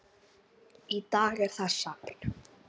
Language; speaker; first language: Icelandic; native; Icelandic